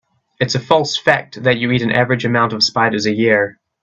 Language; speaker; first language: English; native; English